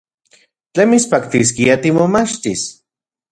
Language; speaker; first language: Central Puebla Nahuatl; non-native, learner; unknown